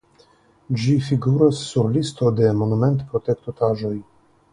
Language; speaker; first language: Esperanto; non-native, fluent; Russian